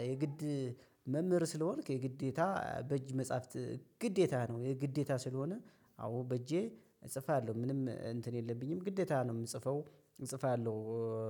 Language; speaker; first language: Amharic; native; Amharic